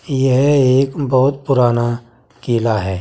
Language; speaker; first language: Hindi; native; Hindi